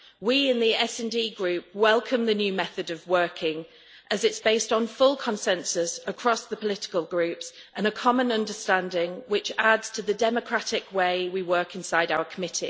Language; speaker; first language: English; native; English